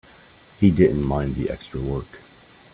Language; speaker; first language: English; native; English